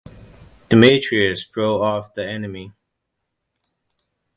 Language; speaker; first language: English; non-native, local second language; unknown